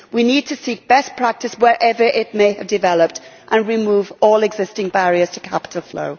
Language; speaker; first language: English; native; English